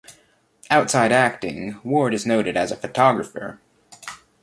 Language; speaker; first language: English; native; English